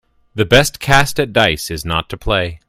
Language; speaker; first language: English; native; English